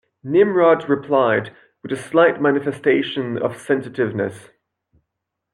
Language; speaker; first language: English; non-native, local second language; French